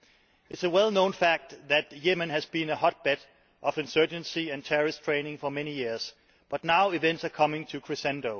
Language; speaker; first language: English; non-native, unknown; Danish